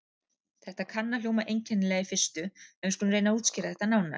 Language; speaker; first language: Icelandic; native; Icelandic